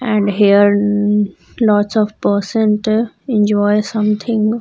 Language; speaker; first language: English; non-native, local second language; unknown